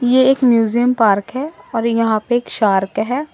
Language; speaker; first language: Hindi; non-native, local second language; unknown